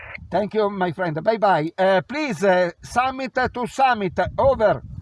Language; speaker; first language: English; non-native, learner; Italian